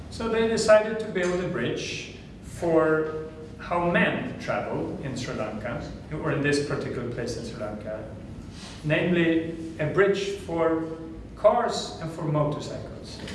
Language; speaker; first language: English; non-native, fluent; Swedish